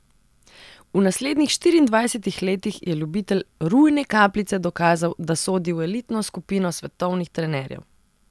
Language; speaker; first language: Slovenian; non-native, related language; Serbian